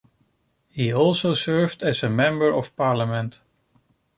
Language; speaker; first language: English; non-native, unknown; Dutch